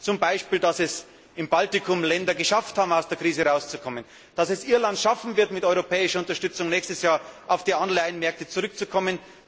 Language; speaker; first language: German; native; German